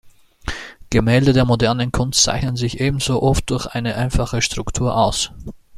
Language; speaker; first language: German; native; German